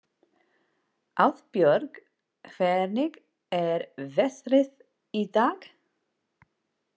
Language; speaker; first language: Icelandic; non-native, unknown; English